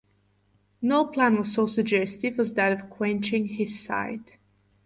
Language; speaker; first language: English; non-native, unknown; Bulgarian